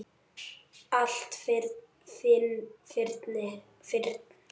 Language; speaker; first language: Icelandic; native; Icelandic